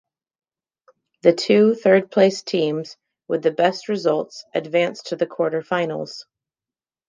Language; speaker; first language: English; native; English